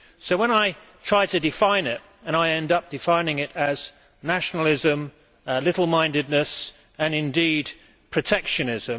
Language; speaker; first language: English; native; English